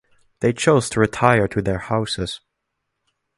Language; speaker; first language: English; non-native, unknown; German